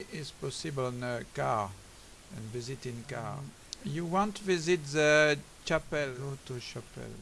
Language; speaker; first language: English; non-native, learner; French